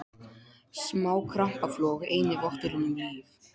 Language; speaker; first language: Icelandic; non-native, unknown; Polish